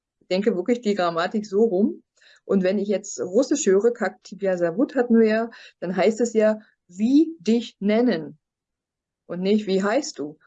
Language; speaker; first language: German; native; German